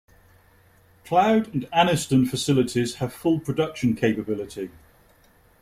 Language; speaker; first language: English; native; English